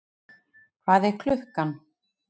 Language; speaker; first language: Icelandic; native; Icelandic